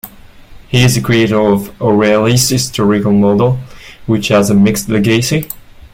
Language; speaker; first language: English; non-native, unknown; French